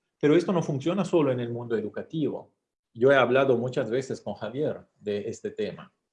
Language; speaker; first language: Spanish; non-native, fluent; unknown